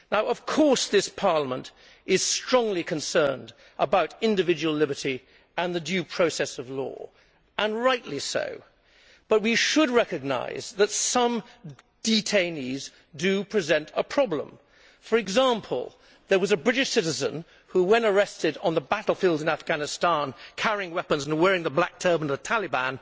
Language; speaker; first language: English; native; English